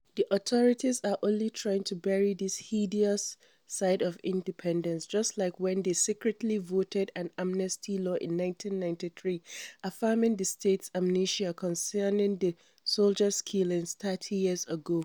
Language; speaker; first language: English; non-native, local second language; Hausa